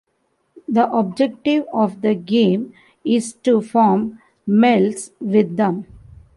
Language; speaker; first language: English; non-native, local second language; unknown